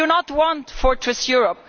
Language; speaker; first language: English; non-native, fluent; Italian